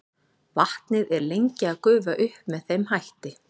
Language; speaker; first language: Icelandic; native; Icelandic